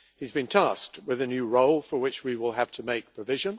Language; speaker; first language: English; native; English